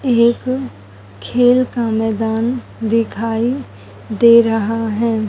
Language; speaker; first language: Hindi; native; Hindi